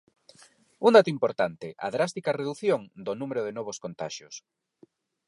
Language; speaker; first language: Galician; non-native, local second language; Spanish